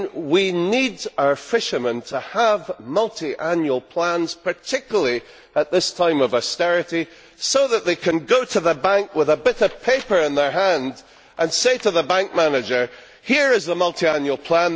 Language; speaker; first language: English; native; English